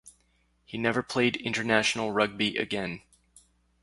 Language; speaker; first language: English; native; English